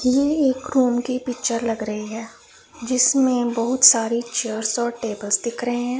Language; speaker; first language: Hindi; non-native, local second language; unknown